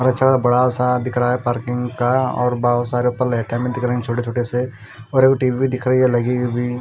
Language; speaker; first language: Hindi; non-native, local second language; Punjabi